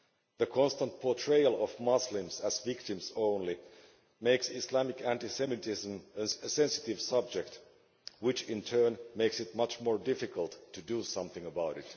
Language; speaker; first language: English; non-native, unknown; Finnish